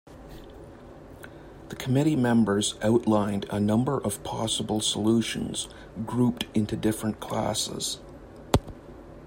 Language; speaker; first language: English; native; English